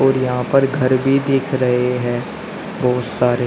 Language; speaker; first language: Hindi; native; Hindi